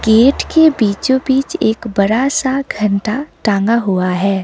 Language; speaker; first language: Hindi; non-native, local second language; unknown